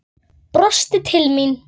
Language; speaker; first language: Icelandic; native; Icelandic